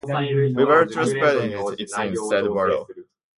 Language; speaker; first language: English; native; English